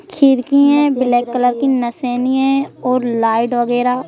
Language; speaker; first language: Hindi; native; Hindi